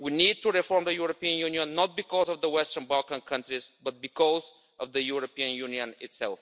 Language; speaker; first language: English; non-native, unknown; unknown